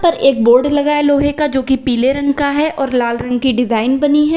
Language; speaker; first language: Hindi; native; Hindi